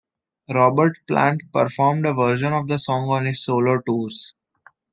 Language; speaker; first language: English; non-native, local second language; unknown